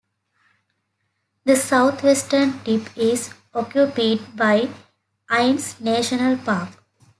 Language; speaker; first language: English; native; English